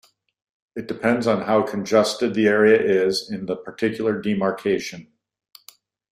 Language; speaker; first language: English; native; English